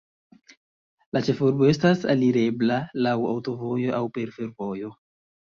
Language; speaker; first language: Esperanto; non-native, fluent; Chinese